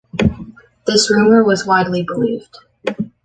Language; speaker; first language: English; native; English